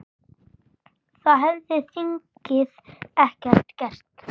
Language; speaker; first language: Icelandic; native; Icelandic